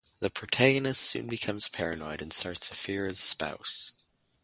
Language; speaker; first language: English; native; English